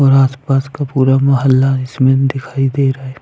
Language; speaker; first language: Hindi; non-native, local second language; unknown